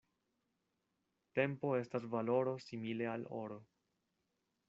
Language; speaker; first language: Esperanto; non-native, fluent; Spanish